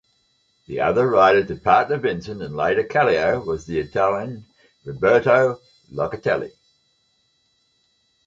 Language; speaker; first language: English; native; English